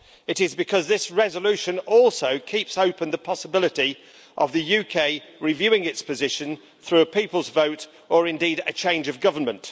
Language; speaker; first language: English; native; English